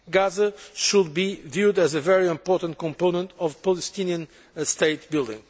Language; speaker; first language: English; non-native, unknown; Portuguese